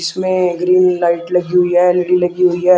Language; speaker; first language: Hindi; native; Hindi